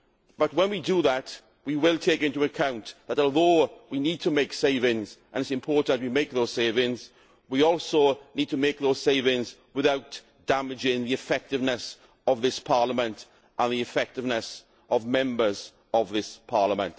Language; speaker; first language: English; native; English